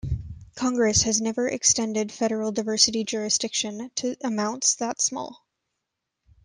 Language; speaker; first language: English; native; English